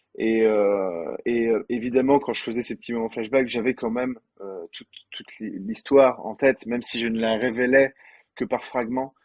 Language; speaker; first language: French; native; French